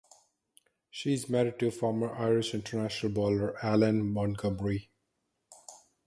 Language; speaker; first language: English; non-native, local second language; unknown